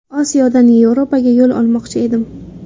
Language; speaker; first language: Uzbek; native; Uzbek